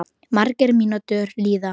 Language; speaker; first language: Icelandic; non-native, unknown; Polish